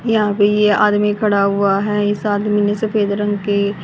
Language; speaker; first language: Hindi; native; Hindi